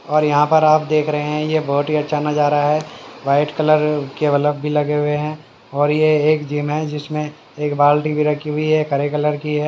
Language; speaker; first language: Hindi; native; Hindi